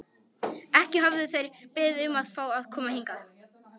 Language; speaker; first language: Icelandic; non-native, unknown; Polish